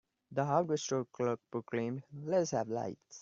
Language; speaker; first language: English; non-native, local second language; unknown